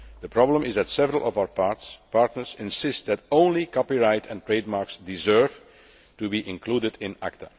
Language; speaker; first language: English; non-native, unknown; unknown